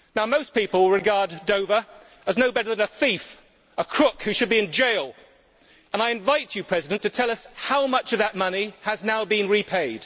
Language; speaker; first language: English; native; English